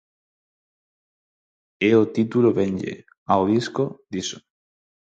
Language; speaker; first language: Galician; non-native, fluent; Spanish